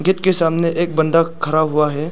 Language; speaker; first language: Hindi; non-native, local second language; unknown